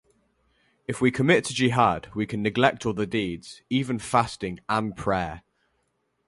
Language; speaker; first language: English; native; English